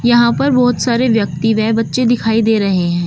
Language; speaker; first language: Hindi; native; Hindi